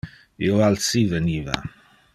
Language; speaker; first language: Interlingua; non-native, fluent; Dutch